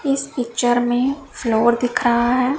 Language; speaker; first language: Hindi; non-native, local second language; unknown